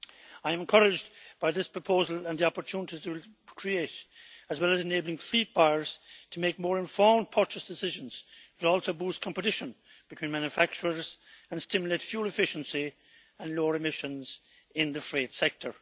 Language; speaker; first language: English; native; English